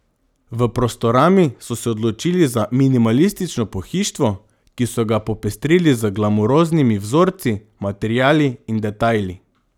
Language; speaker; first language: Slovenian; non-native, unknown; Macedonian